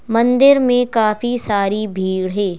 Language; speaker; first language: Hindi; native; Hindi